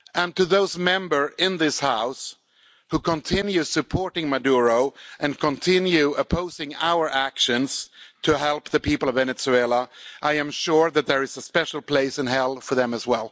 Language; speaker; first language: English; non-native, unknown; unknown